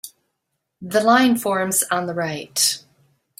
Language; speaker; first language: English; native; English